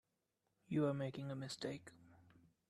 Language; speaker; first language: English; non-native, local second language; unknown